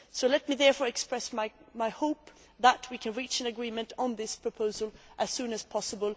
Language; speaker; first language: English; non-native, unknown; Swedish